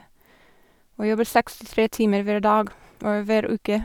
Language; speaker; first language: Norwegian; non-native, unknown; English